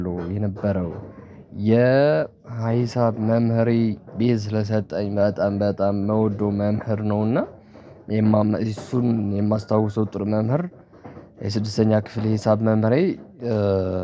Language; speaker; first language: Amharic; non-native, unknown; Tigrinya